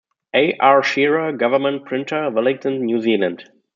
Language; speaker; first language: English; non-native, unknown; German